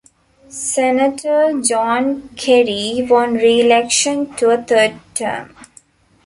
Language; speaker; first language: English; non-native, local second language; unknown